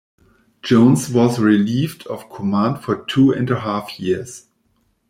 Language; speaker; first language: English; non-native, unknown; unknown